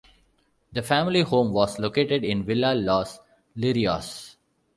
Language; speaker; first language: English; non-native, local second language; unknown